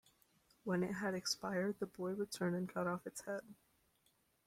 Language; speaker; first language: English; native; English